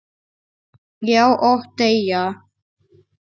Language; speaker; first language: Icelandic; non-native, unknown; Polish